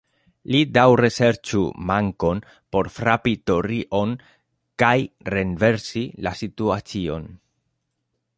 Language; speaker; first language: Esperanto; non-native, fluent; Spanish